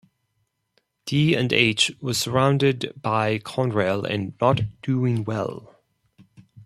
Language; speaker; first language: English; non-native, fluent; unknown